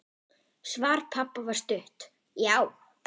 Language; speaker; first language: Icelandic; non-native, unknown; German